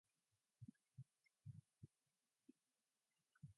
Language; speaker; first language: English; non-native, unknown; Mongolian